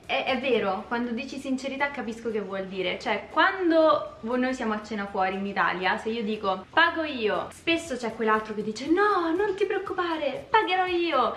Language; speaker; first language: Italian; native; Italian